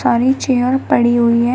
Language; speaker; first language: Hindi; native; Hindi